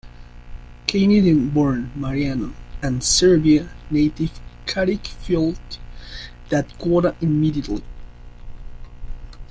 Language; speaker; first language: English; native; English